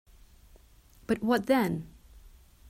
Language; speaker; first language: English; non-native, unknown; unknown